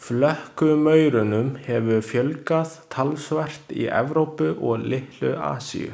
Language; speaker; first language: Icelandic; non-native, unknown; Chinese